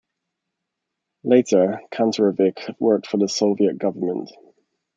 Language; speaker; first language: English; native; English